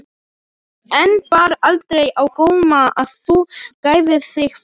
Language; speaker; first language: Icelandic; non-native, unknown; Polish